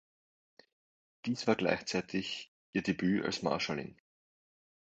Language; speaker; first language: German; native; German